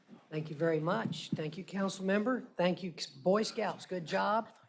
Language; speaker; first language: English; native; English